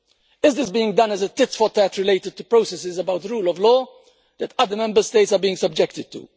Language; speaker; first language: English; non-native, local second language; Maltese